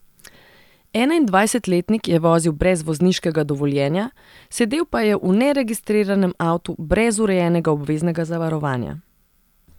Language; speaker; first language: Slovenian; non-native, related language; Serbian